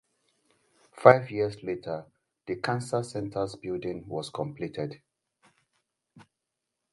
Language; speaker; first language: English; non-native, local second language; Yoruba